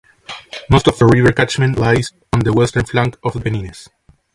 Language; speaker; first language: English; non-native, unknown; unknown